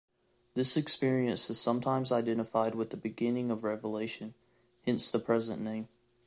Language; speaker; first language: English; native; English